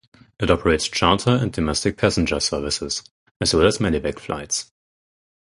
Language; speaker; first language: English; non-native, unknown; German